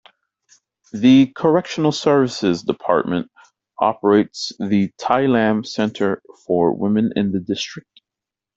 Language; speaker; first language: English; native; English